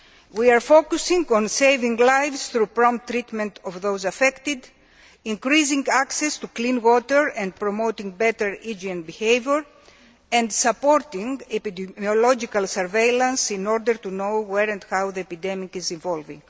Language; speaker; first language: English; non-native, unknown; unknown